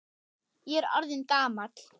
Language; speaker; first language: Icelandic; non-native, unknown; German